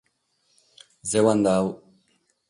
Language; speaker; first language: Sardinian; non-native, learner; Catalan